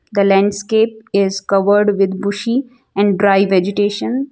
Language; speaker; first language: English; non-native, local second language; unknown